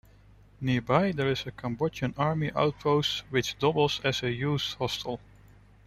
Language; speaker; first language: English; non-native, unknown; Dutch